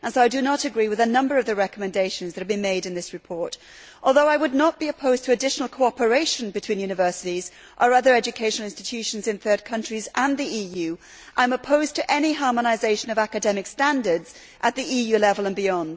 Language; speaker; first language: English; native; English